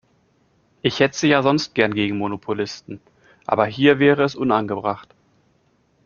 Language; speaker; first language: German; native; German